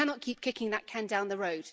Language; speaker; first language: English; native; English